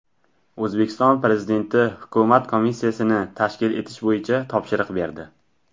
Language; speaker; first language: Uzbek; non-native, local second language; Tajik